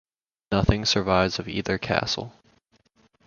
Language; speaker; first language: English; native; English